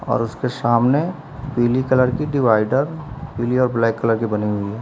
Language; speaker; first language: Hindi; native; Hindi